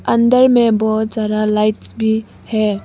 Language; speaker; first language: Hindi; early bilingual, other home language; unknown